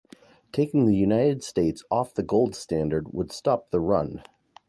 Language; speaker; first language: English; native; English